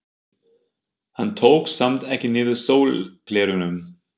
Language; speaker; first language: Icelandic; non-native, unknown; German